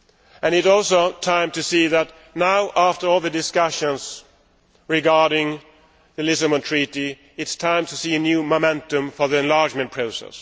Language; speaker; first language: English; non-native, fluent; Swedish